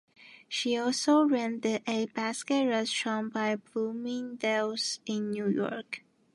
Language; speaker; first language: English; non-native, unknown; Japanese